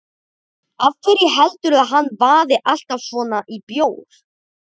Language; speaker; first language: Icelandic; native; Icelandic